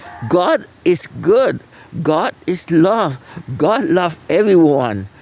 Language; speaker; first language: English; non-native, learner; Spanish